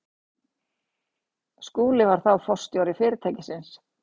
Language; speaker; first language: Icelandic; native; Icelandic